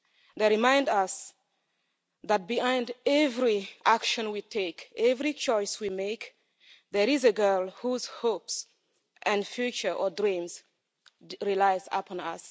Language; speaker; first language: English; non-native, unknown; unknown